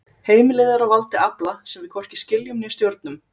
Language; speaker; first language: Icelandic; native; Icelandic